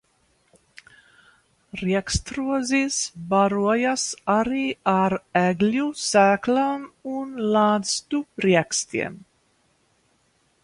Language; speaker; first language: Latvian; early bilingual, heritage; Latvian